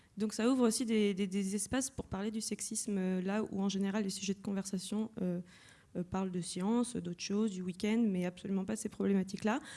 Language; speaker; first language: French; native; French